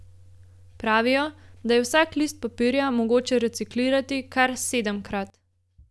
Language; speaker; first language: Slovenian; native; Slovenian